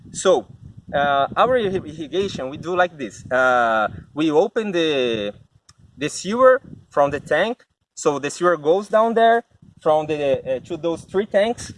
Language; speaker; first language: English; non-native, learner; Portuguese